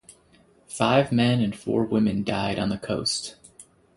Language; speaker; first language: English; native; English